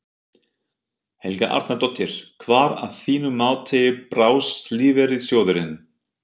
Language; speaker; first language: Icelandic; non-native, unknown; German